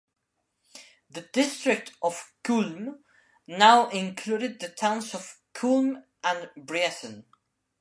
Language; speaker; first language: English; non-native, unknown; Spanish